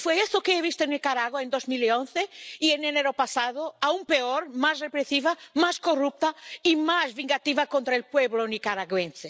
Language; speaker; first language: Spanish; non-native, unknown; Portuguese